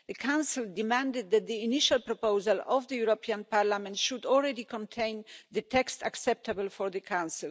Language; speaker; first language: English; non-native, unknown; Polish